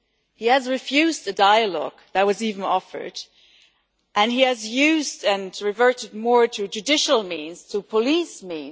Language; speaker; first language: English; non-native, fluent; German